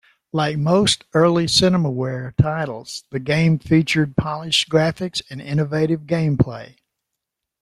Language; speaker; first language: English; native; English